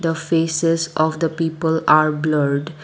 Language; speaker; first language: English; non-native, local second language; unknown